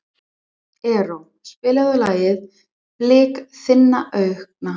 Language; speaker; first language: Icelandic; non-native, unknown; English